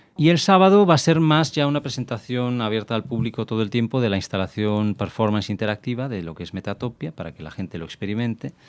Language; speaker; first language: Spanish; native; Spanish